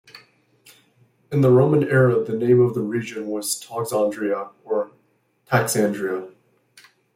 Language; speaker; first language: English; native; English